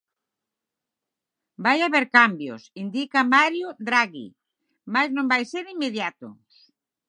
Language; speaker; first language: Galician; native; Galician